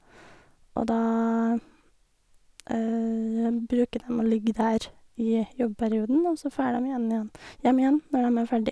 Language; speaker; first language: Norwegian; native; Norwegian